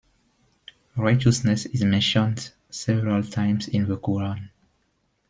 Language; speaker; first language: English; non-native, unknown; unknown